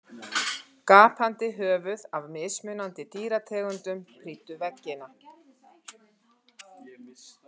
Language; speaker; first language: Icelandic; native; Icelandic